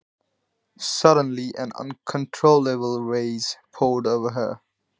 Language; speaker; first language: Icelandic; non-native, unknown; Nepali